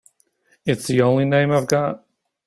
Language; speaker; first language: English; native; English